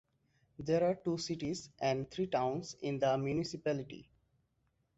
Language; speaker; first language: English; non-native, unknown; Bangla